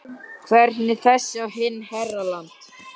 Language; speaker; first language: Icelandic; native; Icelandic